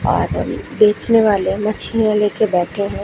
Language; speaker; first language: Hindi; native; Hindi